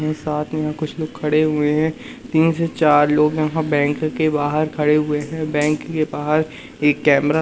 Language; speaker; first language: Hindi; native; Hindi